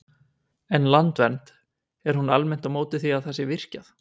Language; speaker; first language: Icelandic; native; Icelandic